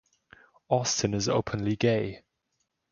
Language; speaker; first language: English; non-native, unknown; German